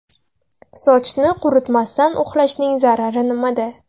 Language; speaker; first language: Uzbek; non-native, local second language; Russian